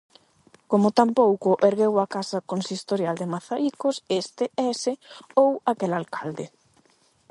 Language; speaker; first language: Galician; non-native, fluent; Spanish